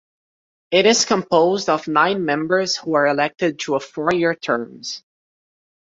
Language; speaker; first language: English; non-native, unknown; Portuguese